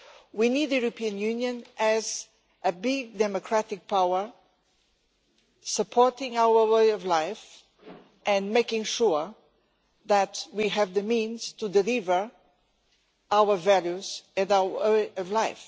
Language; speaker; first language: English; non-native, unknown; Portuguese